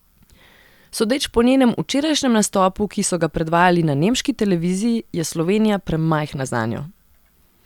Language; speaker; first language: Slovenian; non-native, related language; Serbian